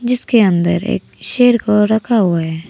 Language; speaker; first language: Hindi; non-native, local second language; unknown